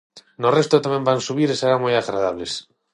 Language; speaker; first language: Galician; non-native, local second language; Spanish